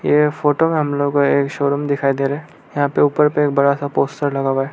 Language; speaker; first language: Hindi; non-native, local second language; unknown